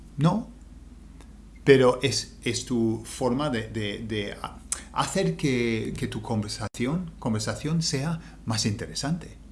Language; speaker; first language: Spanish; native; Spanish